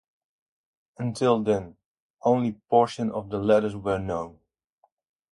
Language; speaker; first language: English; native; English